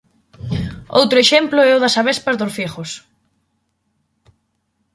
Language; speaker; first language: Galician; native; Galician